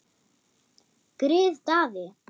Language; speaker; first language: Icelandic; non-native, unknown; German